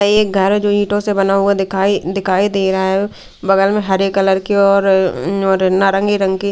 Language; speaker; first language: Hindi; native; Hindi